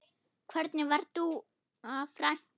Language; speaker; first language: Icelandic; non-native, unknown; German